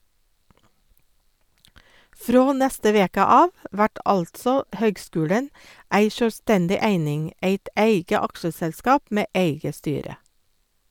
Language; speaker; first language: Norwegian; non-native, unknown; English